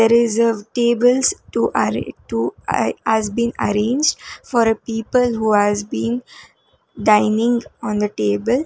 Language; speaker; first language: English; non-native, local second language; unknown